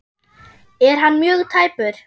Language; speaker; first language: Icelandic; non-native, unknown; German